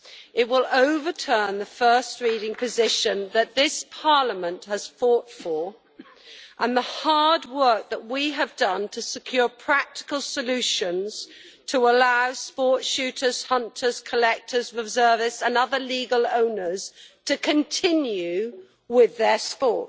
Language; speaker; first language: English; native; English